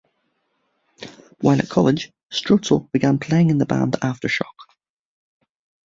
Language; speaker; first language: English; native; English